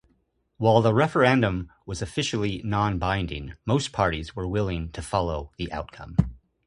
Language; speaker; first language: English; native; English